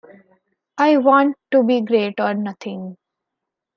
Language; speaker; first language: English; non-native, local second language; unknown